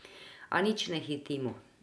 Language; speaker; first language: Slovenian; non-native, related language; Croatian